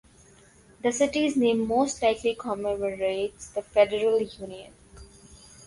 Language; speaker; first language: English; non-native, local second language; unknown